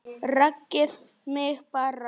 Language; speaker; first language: Icelandic; non-native, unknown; Polish